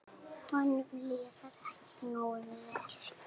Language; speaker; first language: Icelandic; native; Icelandic